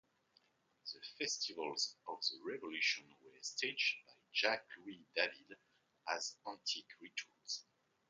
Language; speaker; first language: English; non-native, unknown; French